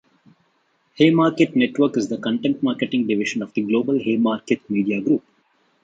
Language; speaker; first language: English; non-native, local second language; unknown